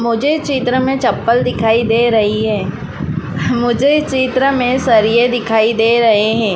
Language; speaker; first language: Hindi; native; Hindi